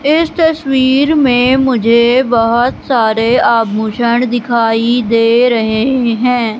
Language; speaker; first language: Hindi; native; Hindi